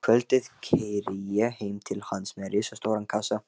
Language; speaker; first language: Icelandic; non-native, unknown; Lithuanian